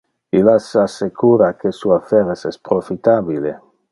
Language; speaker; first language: Interlingua; non-native, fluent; Dutch